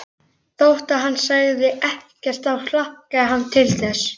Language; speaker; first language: Icelandic; native; Icelandic